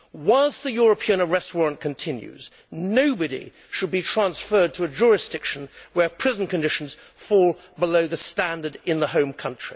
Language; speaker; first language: English; native; English